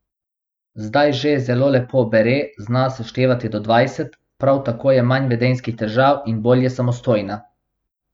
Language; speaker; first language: Slovenian; non-native, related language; Bosnian